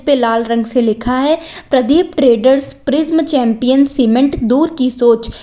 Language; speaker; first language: Hindi; native; Hindi